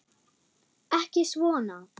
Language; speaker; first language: Icelandic; non-native, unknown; German